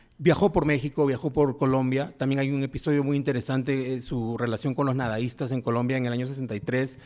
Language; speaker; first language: Spanish; native; Spanish